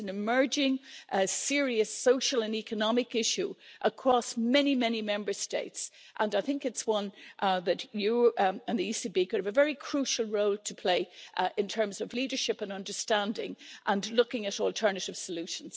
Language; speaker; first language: English; native; English